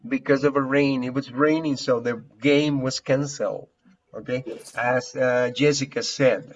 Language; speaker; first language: English; non-native, fluent; Spanish